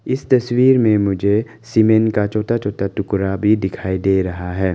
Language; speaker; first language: Hindi; non-native, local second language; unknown